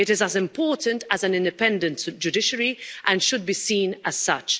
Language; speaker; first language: English; non-native, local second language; Maltese